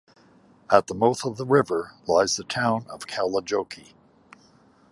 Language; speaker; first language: English; native; English